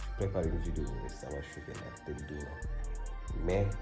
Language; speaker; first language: French; non-native, local second language; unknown